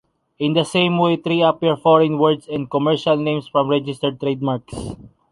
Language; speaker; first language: English; non-native, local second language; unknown